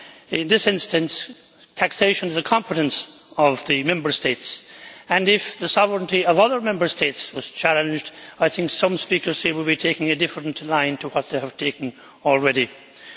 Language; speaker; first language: English; native; English